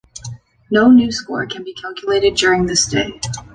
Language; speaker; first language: English; native; English